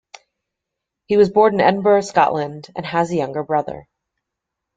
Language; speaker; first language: English; native; English